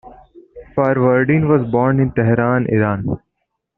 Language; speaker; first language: English; non-native, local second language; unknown